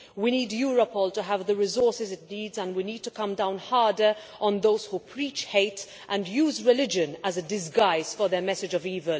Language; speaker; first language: English; non-native, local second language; Maltese